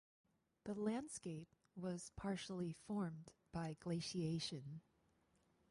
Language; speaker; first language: English; native; English